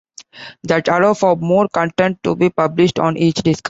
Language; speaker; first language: English; non-native, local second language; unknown